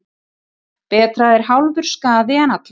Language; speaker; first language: Icelandic; native; Icelandic